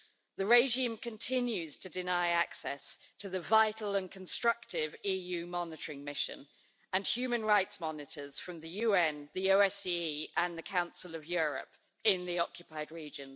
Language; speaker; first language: English; native; English